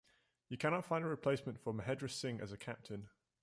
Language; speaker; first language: English; native; English